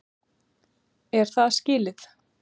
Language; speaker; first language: Icelandic; native; Icelandic